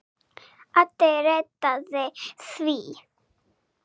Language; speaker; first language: Icelandic; non-native, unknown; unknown